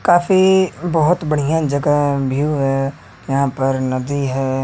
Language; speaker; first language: Hindi; native; Hindi